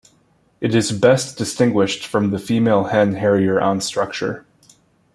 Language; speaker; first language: English; native; English